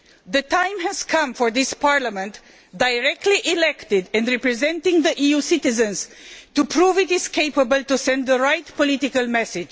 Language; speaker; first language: English; non-native, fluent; Romanian